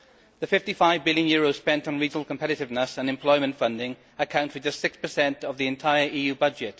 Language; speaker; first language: English; native; English